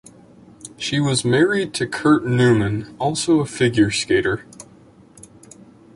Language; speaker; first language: English; native; English